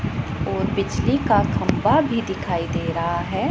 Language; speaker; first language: Hindi; non-native, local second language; Punjabi